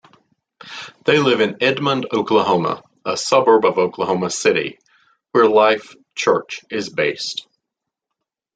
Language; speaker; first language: English; native; English